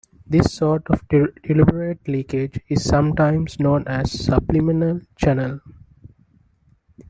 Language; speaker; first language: English; non-native, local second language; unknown